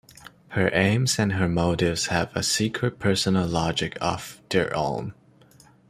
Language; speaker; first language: English; non-native, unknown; Chinese